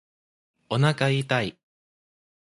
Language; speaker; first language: Japanese; non-native, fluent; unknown